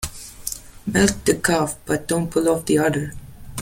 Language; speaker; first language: English; non-native, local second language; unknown